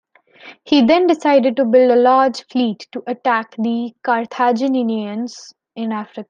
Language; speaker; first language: English; non-native, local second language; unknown